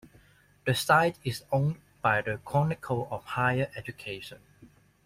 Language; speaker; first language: English; non-native, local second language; Cantonese